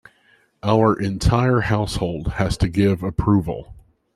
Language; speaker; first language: English; native; English